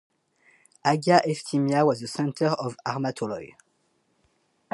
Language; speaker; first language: English; non-native, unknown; French